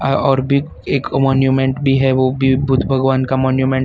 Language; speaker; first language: Hindi; non-native, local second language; Gujarati